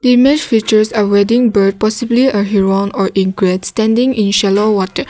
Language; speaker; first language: English; non-native, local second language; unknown